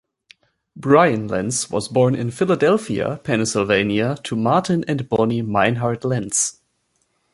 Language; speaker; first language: English; non-native, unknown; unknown